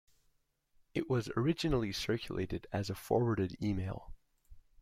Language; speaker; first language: English; native; English